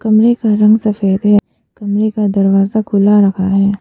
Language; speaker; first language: Hindi; non-native, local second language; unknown